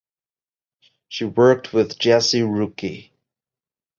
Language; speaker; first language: English; non-native, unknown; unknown